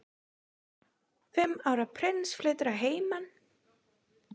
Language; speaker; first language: Icelandic; native; Icelandic